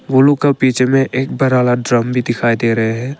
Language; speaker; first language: Hindi; non-native, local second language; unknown